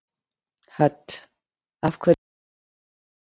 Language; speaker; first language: Icelandic; native; Icelandic